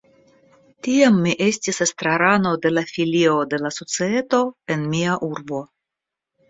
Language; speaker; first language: Esperanto; non-native, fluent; Russian